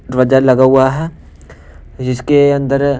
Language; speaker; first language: Hindi; non-native, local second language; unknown